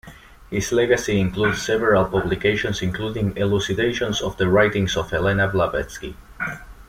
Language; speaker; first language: English; non-native, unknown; Spanish